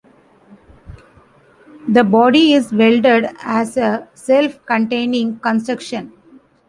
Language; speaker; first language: English; non-native, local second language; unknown